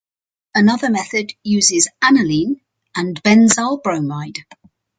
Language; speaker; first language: English; native; English